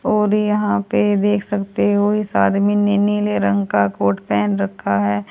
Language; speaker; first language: Hindi; native; Hindi